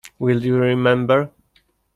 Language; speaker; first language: English; non-native, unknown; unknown